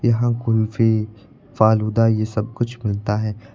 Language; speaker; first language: Hindi; native; Hindi